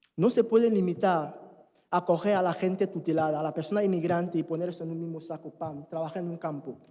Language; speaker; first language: Spanish; non-native, fluent; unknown